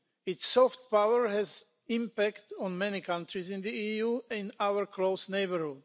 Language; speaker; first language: English; non-native, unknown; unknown